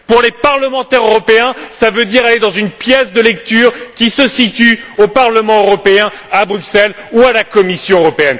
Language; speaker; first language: French; native; French